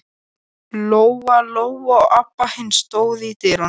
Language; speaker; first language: Icelandic; non-native, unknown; Polish